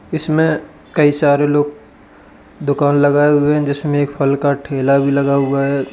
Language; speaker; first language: Hindi; native; Hindi